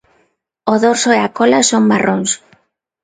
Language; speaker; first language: Galician; non-native, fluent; Spanish